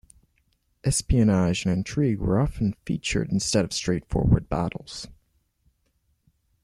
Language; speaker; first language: English; native; English